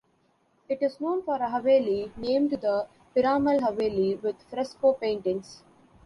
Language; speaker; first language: English; non-native, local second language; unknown